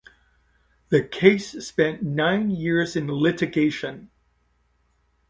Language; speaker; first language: English; native; English